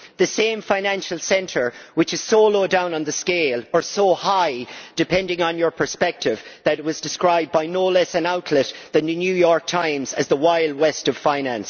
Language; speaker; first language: English; native; English